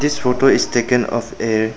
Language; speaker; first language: English; non-native, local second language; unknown